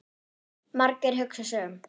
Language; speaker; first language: Icelandic; non-native, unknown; German